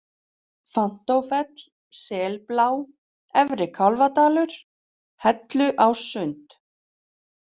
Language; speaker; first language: Icelandic; native; Icelandic